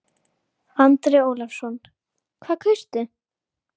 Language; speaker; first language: Icelandic; native; Icelandic